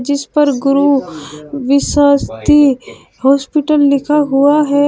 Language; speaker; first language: Hindi; native; Hindi